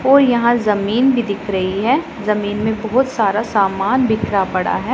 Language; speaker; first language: Hindi; non-native, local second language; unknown